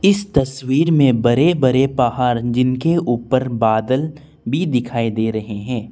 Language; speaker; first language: Hindi; non-native, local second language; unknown